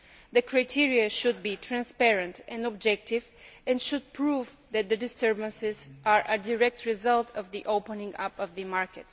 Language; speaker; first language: English; non-native, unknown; Bulgarian